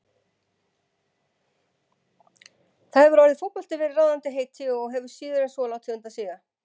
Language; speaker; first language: Icelandic; native; Icelandic